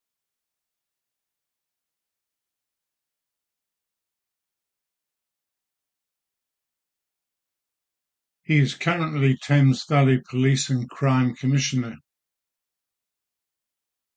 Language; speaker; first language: English; native; English